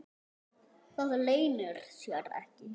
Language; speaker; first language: Icelandic; native; Icelandic